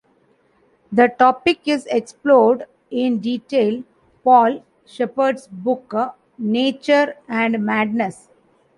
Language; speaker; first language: English; non-native, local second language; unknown